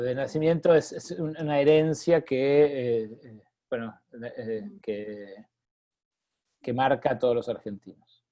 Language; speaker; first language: Spanish; native; Spanish